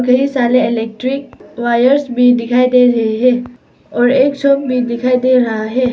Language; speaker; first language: Hindi; non-native, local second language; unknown